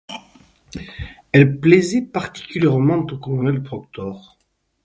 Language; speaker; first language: French; native; French